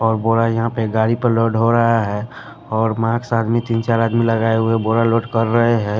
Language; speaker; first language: Hindi; non-native, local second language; Bhojpuri